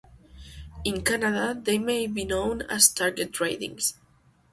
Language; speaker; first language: English; non-native, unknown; Catalan